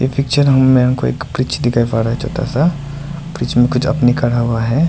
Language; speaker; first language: Hindi; non-native, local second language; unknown